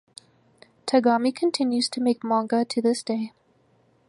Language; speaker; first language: English; native; English